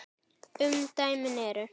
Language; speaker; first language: Icelandic; native; Icelandic